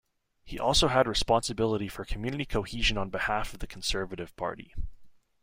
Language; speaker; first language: English; native; English